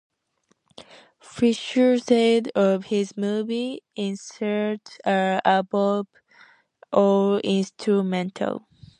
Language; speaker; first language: English; native; English